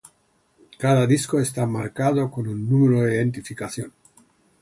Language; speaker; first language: Spanish; non-native, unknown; German